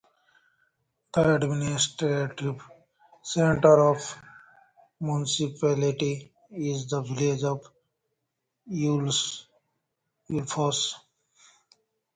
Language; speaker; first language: English; non-native, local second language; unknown